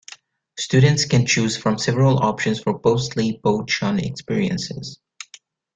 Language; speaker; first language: English; native; English